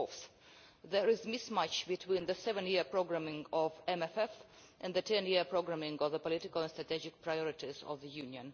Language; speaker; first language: English; non-native, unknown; Russian